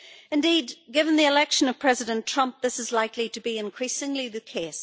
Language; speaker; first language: English; native; English